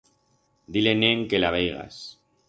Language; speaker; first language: Aragonese; non-native, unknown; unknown